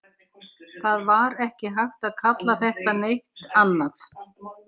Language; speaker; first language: Icelandic; native; Icelandic